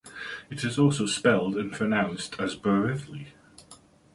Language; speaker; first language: English; native; English